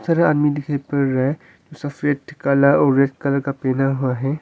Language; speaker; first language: Hindi; non-native, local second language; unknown